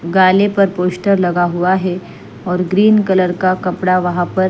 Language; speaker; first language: Hindi; non-native, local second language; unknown